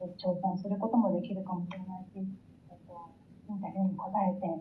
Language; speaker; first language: Japanese; native; Japanese